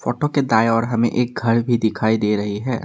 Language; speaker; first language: Hindi; non-native, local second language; Assamese